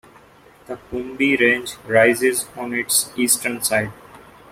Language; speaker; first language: English; non-native, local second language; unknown